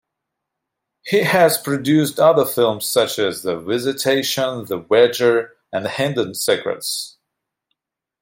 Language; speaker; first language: English; non-native, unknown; Russian